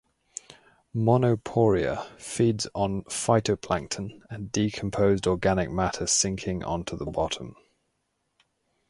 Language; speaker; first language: English; native; English